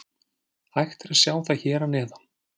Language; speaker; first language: Icelandic; native; Icelandic